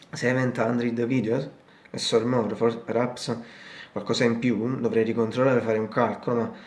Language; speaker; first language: English; non-native, fluent; Italian